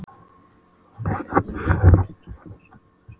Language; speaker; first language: Icelandic; non-native, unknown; Polish